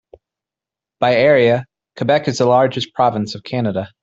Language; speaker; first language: English; native; English